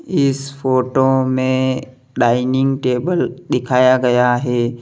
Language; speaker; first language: Hindi; native; Hindi